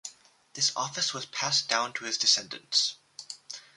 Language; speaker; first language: English; native; English